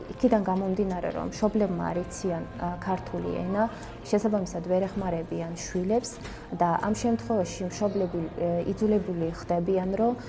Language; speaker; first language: Georgian; non-native, local second language; Azerbaijani